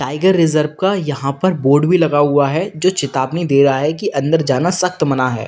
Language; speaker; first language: Hindi; native; Hindi